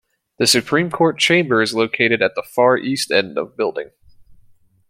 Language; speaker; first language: English; native; English